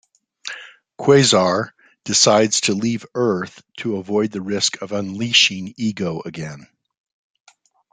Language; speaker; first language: English; native; English